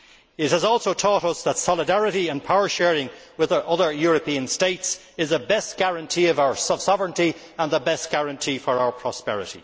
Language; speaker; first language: English; native; English